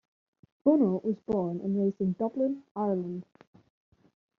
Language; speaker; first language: English; native; English